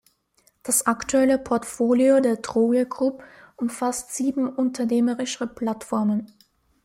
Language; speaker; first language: German; native; German